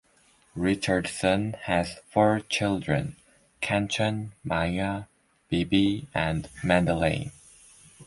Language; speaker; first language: English; native; English